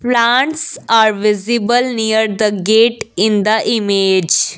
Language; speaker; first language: English; non-native, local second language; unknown